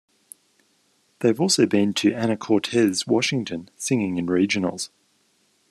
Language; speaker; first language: English; native; English